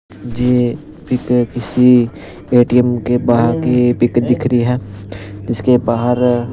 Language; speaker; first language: Hindi; non-native, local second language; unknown